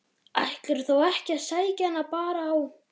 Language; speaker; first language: Icelandic; native; Icelandic